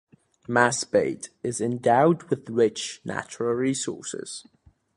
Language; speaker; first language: English; native; English